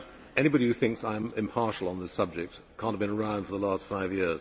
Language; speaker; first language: English; native; English